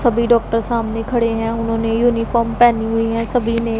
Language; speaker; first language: Hindi; non-native, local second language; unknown